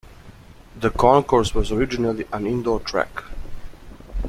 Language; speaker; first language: English; native; English